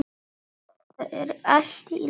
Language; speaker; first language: Icelandic; non-native, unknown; Polish